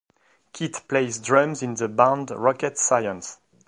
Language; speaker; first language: English; non-native, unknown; French